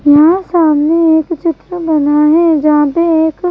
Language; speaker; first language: Hindi; native; Hindi